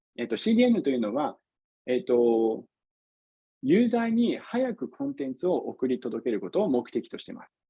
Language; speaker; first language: Japanese; non-native, fluent; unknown